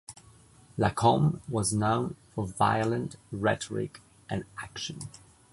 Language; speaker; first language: English; native; English